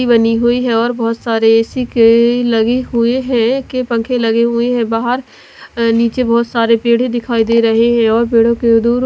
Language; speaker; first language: Hindi; non-native, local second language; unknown